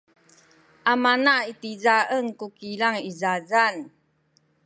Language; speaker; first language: Sakizaya; non-native, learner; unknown